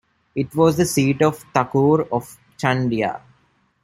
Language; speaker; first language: English; non-native, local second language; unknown